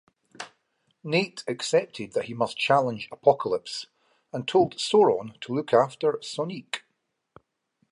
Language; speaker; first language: English; native; English